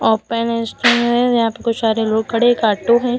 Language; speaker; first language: Hindi; native; Hindi